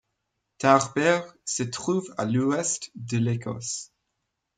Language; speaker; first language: French; non-native, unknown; English